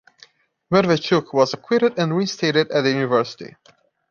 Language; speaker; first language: English; non-native, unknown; Portuguese